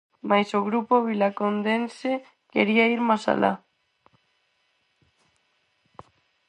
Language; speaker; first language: Galician; non-native, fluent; Spanish